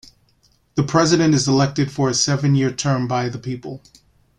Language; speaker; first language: English; native; English